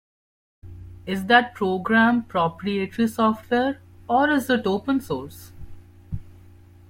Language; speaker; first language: English; non-native, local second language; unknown